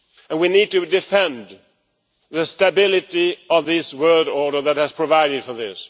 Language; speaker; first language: English; non-native, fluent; Swedish